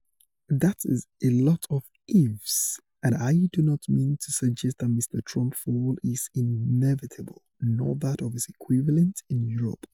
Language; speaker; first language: English; non-native, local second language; Yoruba